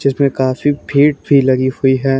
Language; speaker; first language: Hindi; native; Hindi